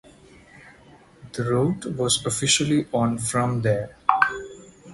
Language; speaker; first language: English; non-native, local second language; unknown